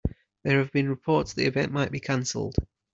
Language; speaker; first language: English; native; English